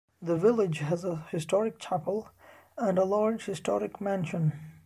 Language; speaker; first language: English; non-native, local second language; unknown